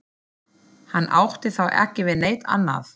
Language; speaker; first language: Icelandic; non-native, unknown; German